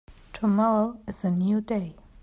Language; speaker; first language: English; non-native, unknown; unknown